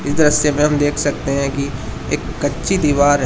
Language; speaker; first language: Hindi; native; Hindi